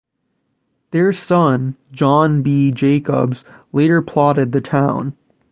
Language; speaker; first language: English; native; English